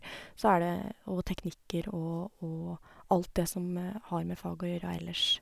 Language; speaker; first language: Norwegian; native; Norwegian